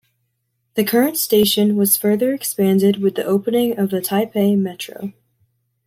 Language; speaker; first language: English; native; English